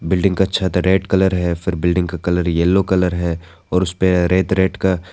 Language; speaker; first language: Hindi; non-native, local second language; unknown